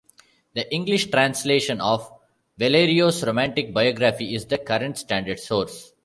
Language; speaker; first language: English; non-native, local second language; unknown